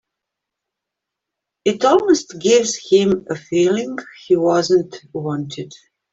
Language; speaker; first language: English; native; English